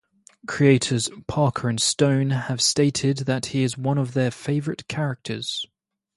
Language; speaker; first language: English; native; English